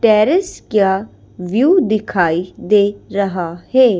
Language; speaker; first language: Hindi; native; Hindi